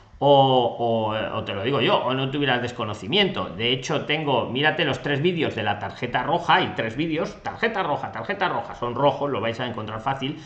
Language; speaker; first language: Spanish; native; Spanish